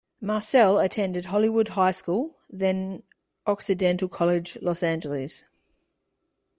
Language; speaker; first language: English; native; English